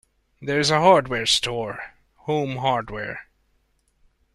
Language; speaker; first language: English; non-native, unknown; Hungarian